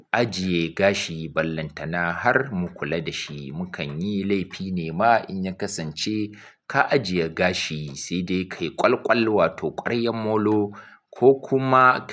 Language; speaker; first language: Hausa; native; Hausa